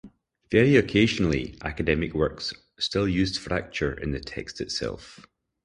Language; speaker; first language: English; native; English